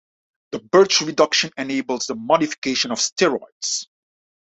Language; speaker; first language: English; non-native, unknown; Dutch